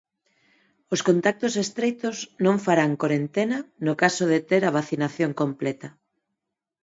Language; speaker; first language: Galician; non-native, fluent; Spanish